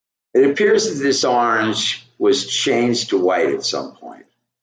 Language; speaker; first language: English; native; English